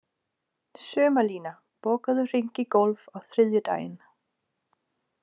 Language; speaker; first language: Icelandic; non-native, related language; Danish